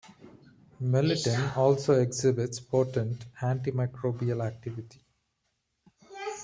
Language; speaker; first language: English; non-native, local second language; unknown